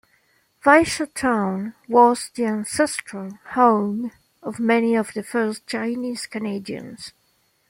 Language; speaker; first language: English; non-native, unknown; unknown